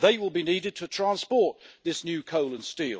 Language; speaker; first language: English; native; English